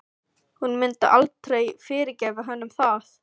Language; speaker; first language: Icelandic; non-native, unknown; Filipino